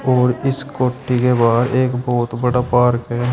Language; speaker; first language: Hindi; native; Hindi